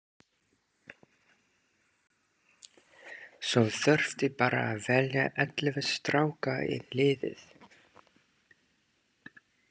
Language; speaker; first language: Icelandic; non-native, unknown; English